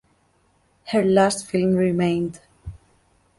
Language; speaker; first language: English; native; English